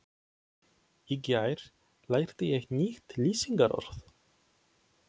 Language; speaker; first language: Icelandic; non-native, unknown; Polish